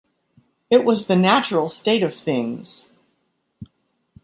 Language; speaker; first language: English; native; English